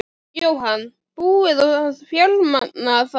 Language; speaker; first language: Icelandic; native; Icelandic